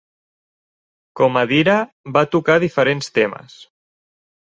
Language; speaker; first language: Catalan; native; Catalan